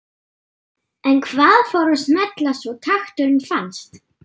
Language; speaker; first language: Icelandic; non-native, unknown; German